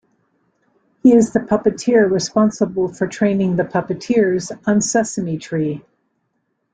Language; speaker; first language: English; native; English